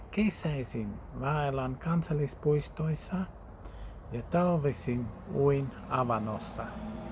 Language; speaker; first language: Finnish; non-native, fluent; Dutch